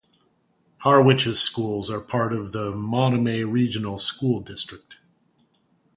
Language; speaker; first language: English; native; English